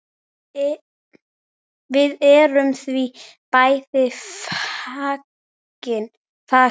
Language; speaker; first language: Icelandic; native; Icelandic